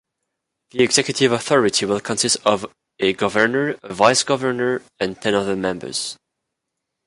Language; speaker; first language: English; non-native, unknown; French